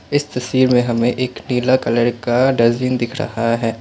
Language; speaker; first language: Hindi; non-native, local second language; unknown